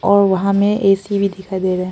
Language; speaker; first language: Hindi; early bilingual, other home language; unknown